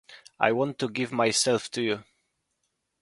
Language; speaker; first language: English; non-native, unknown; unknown